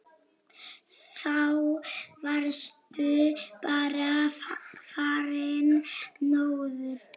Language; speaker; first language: Icelandic; non-native, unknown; Polish